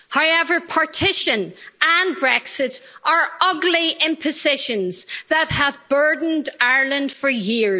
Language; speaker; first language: English; native; English